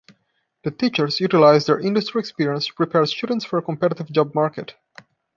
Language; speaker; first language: English; non-native, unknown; Portuguese